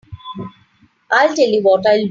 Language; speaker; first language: English; non-native, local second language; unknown